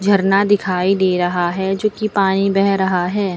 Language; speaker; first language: Hindi; native; Hindi